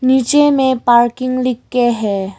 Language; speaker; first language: Hindi; early bilingual, other home language; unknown